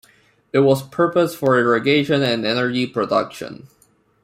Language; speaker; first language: English; non-native, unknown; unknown